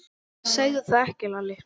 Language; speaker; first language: Icelandic; non-native, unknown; English